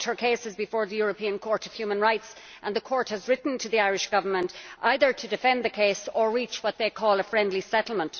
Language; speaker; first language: English; native; English